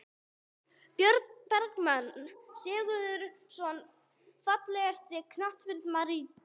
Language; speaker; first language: Icelandic; non-native, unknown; English